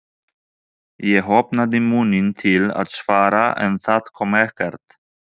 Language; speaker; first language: Icelandic; non-native, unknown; Polish